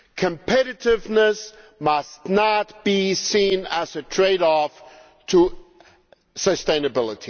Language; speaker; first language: English; non-native, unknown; German